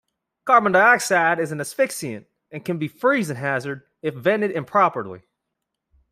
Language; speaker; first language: English; native; English